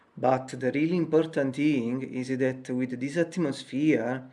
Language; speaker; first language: English; non-native, fluent; Italian